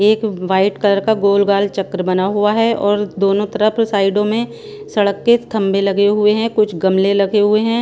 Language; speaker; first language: Hindi; non-native, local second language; Punjabi